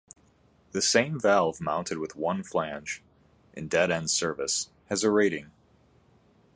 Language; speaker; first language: English; native; English